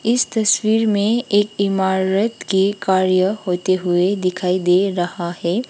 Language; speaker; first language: Hindi; non-native, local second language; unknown